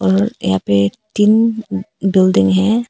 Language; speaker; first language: Hindi; early bilingual, other home language; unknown